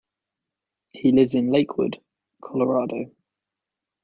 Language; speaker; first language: English; native; English